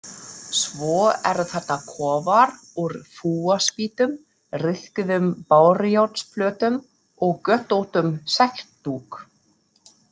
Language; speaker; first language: Icelandic; non-native, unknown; German